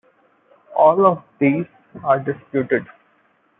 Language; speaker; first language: English; non-native, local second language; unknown